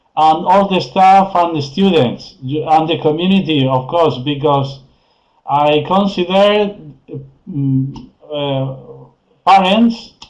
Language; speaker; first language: English; non-native, fluent; Spanish